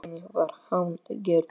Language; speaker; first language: Icelandic; non-native, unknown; Polish